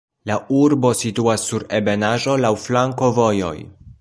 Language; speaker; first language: Esperanto; non-native, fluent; Polish